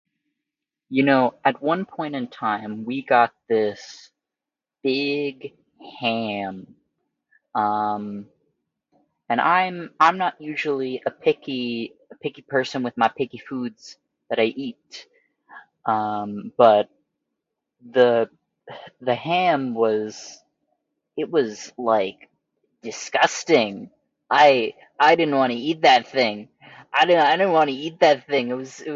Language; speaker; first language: English; native; English